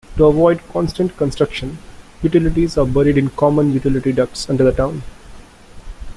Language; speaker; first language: English; non-native, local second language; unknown